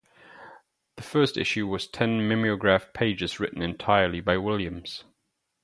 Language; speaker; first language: English; non-native, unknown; German